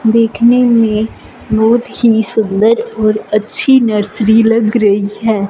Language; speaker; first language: Hindi; non-native, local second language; Punjabi